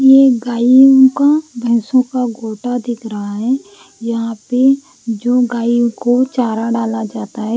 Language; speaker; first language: Hindi; non-native, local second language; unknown